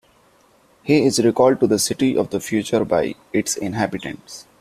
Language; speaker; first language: English; non-native, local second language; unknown